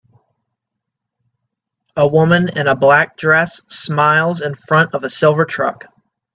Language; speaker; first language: English; native; English